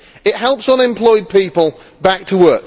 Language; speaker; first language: English; native; English